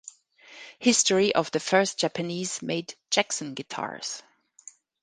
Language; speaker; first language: Spanish; non-native, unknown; German